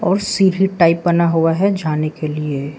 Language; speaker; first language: Hindi; non-native, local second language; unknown